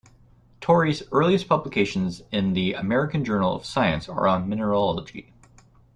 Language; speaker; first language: English; native; English